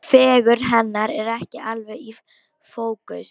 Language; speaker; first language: Icelandic; non-native, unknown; Polish